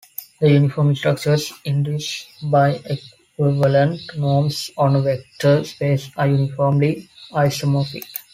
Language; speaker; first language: English; non-native, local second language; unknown